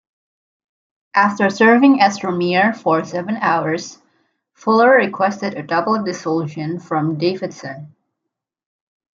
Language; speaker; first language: English; native; English